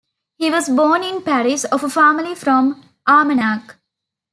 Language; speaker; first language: English; non-native, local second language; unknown